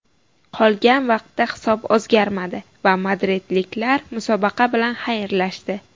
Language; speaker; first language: Uzbek; native; Uzbek